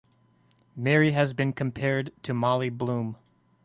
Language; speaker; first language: English; native; English